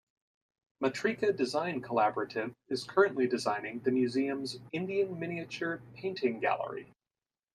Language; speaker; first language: English; native; English